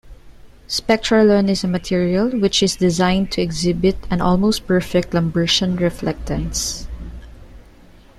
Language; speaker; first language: English; non-native, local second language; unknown